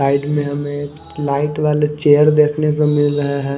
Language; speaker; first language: Hindi; non-native, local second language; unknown